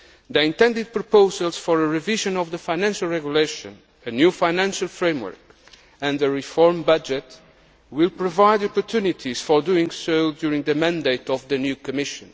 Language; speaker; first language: English; non-native, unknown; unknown